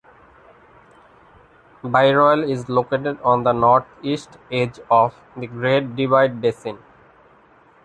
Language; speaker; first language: English; non-native, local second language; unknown